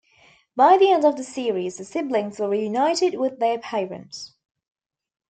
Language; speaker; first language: English; native; English